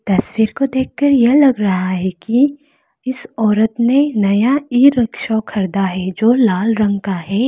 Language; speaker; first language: Hindi; non-native, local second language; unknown